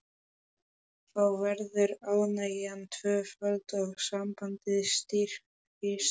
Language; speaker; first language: Icelandic; non-native, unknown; Polish